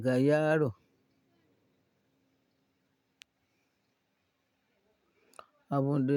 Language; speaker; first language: Hausa; non-native, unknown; Yoruba